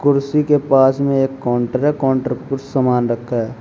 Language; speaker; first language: Hindi; native; Hindi